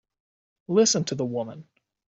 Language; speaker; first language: English; native; English